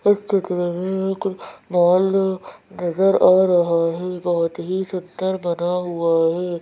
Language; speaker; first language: Hindi; native; Hindi